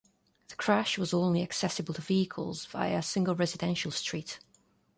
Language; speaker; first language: English; non-native, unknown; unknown